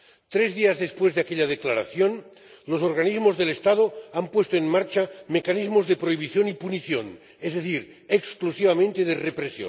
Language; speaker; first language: Spanish; non-native, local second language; Catalan